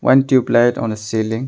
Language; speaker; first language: English; non-native, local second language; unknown